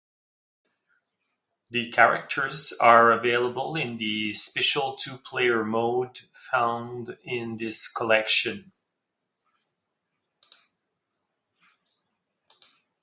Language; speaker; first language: English; non-native, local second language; French